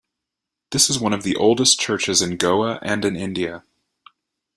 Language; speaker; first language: English; native; English